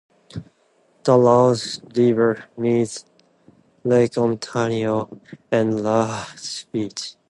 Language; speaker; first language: English; non-native, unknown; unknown